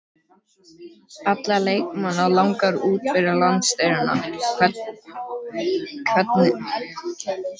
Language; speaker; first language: Icelandic; native; Icelandic